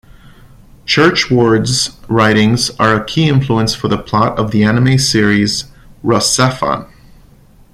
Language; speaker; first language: English; non-native, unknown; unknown